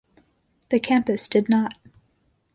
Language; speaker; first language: English; native; English